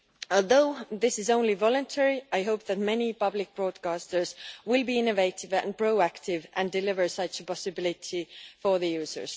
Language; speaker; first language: English; non-native, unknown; Estonian